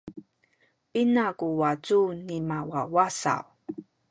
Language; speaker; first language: Sakizaya; native; Sakizaya